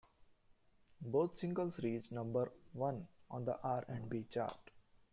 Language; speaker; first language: English; non-native, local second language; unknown